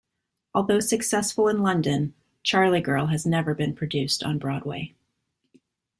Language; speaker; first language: English; native; English